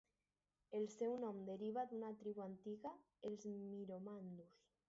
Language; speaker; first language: Catalan; non-native, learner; Spanish